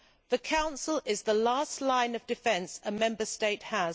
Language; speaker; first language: English; native; English